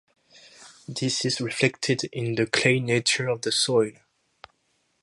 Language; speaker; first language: English; non-native, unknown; French